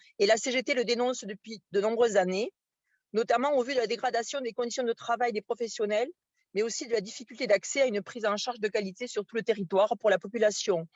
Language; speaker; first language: French; native; French